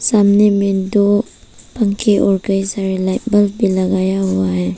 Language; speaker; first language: Hindi; early bilingual, other home language; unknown